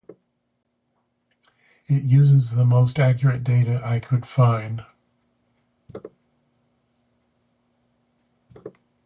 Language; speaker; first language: English; native; English